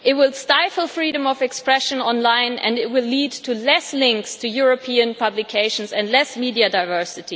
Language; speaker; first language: English; non-native, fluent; German